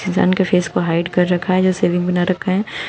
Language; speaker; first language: Hindi; native; Hindi